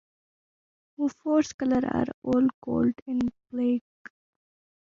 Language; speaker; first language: English; non-native, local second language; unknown